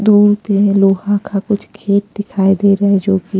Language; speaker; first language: Hindi; non-native, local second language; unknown